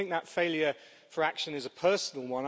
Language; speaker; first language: English; native; English